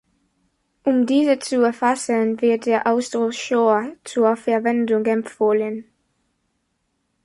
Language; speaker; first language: German; non-native, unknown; Spanish